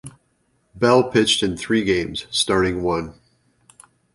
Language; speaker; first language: English; native; English